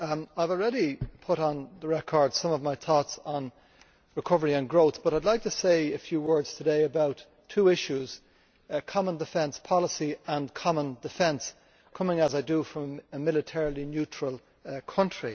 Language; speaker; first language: English; native; English